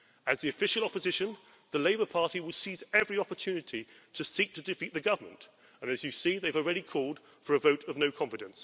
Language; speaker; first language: English; native; English